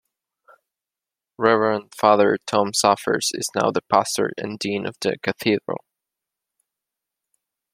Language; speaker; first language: English; non-native, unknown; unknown